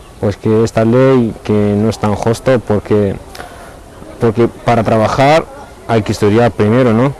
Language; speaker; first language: Spanish; non-native, learner; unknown